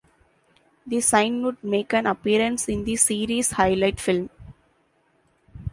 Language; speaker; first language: English; non-native, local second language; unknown